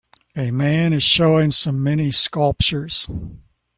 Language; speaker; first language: English; native; English